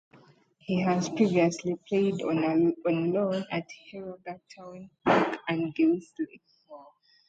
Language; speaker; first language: English; native; English